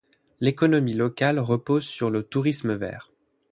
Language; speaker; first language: French; native; French